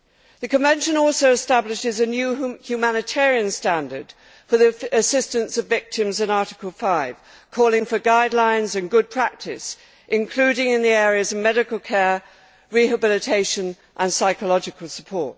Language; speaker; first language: English; native; English